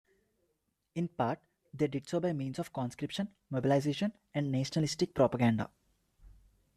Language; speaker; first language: English; non-native, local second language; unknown